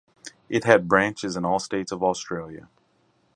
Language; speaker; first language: English; native; English